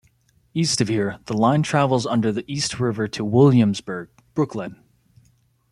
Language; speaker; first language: English; native; English